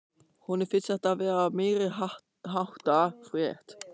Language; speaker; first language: Icelandic; non-native, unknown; German